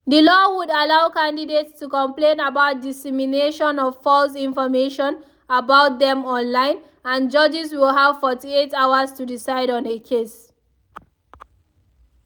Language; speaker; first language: English; non-native, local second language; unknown